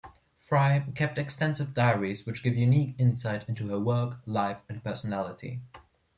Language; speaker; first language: English; non-native, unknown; German